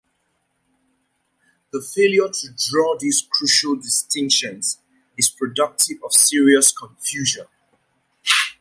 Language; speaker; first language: English; native; English